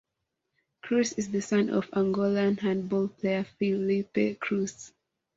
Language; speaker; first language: English; non-native, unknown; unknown